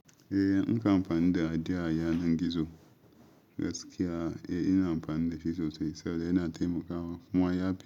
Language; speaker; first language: Hausa; non-native, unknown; Yoruba